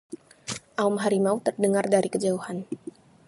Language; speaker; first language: Indonesian; native; Indonesian